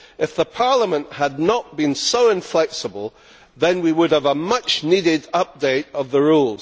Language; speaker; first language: English; native; English